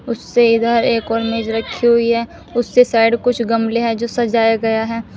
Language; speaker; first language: Hindi; native; Hindi